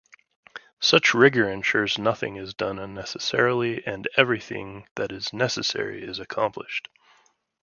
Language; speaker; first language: English; native; English